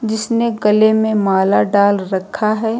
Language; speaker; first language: Hindi; native; Hindi